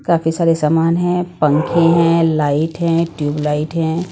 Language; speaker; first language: Hindi; non-native, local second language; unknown